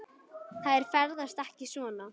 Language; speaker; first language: Icelandic; native; Icelandic